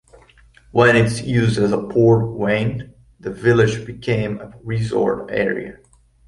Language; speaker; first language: English; non-native, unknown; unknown